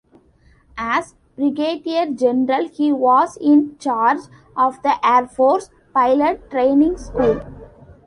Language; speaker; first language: English; non-native, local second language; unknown